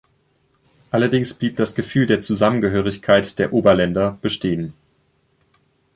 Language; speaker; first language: German; native; German